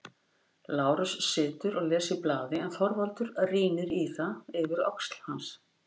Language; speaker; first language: Icelandic; native; Icelandic